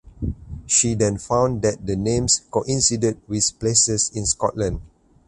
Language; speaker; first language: English; non-native, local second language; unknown